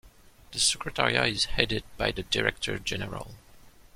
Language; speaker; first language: English; non-native, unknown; French